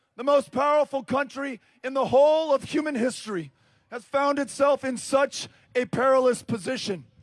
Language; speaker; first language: English; native; English